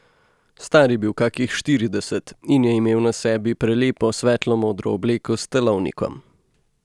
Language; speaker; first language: Slovenian; native; Slovenian